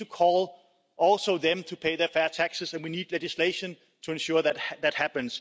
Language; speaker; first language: English; non-native, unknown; Danish